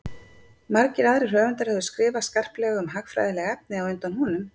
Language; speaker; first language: Icelandic; native; Icelandic